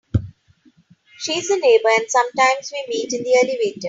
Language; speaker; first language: English; non-native, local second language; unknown